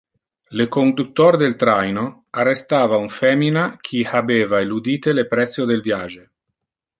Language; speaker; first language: Interlingua; non-native, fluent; Italian